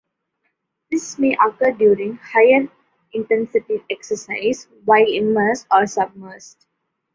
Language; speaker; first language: English; non-native, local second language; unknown